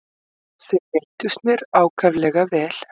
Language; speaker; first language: Icelandic; native; Icelandic